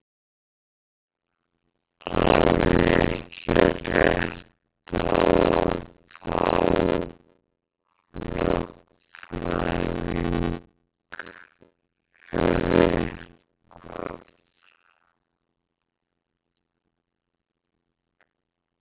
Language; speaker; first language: Icelandic; native; Icelandic